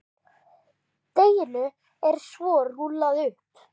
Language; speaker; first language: Icelandic; native; Icelandic